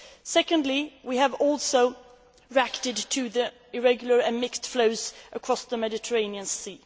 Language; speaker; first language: English; non-native, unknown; Swedish